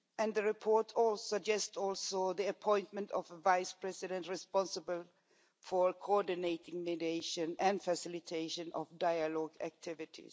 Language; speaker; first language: English; non-native, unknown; Swedish